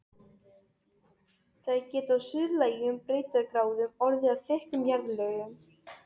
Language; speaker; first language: Icelandic; non-native, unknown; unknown